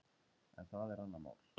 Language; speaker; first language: Icelandic; native; Icelandic